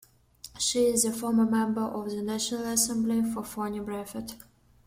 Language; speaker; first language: English; non-native, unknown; Russian